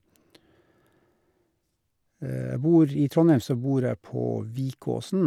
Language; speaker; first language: Norwegian; native; Norwegian